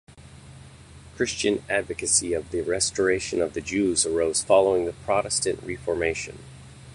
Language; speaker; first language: English; native; English